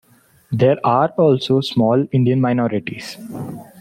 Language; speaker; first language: English; non-native, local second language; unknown